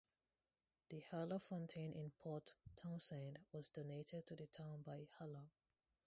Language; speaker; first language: English; non-native, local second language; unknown